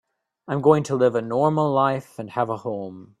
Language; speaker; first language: English; native; English